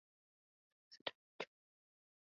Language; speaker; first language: English; non-native, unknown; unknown